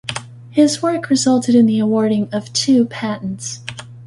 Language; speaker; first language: English; native; English